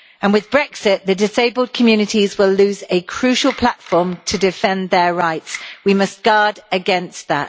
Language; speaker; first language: English; native; English